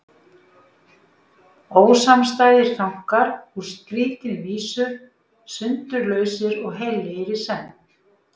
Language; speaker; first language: Icelandic; native; Icelandic